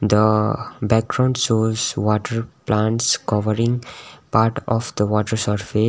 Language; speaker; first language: English; non-native, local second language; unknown